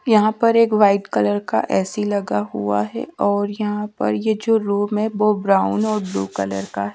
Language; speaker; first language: Hindi; native; Hindi